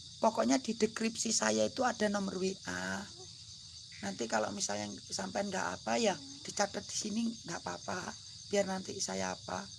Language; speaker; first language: Indonesian; non-native, local second language; Javanese